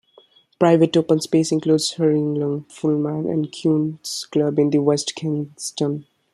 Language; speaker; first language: English; non-native, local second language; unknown